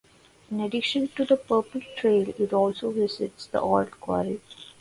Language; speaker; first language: English; non-native, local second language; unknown